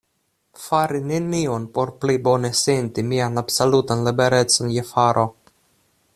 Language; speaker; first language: Esperanto; non-native, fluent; Russian